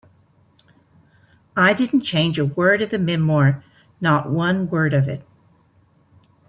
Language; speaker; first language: English; native; English